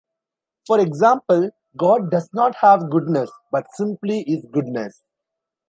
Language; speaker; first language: English; non-native, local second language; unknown